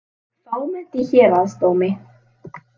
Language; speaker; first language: Icelandic; native; Icelandic